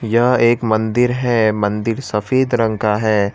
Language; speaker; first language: Hindi; non-native, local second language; Gujarati